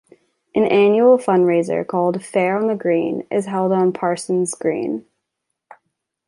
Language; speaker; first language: English; native; English